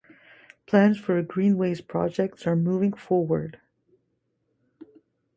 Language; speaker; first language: English; non-native, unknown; Arabic